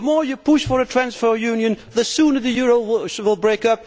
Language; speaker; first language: English; non-native, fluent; Dutch